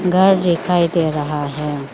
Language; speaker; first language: Hindi; non-native, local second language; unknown